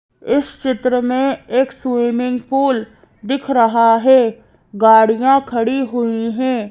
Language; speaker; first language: Hindi; native; Hindi